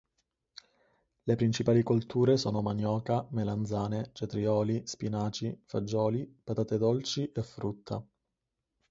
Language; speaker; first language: Italian; native; Italian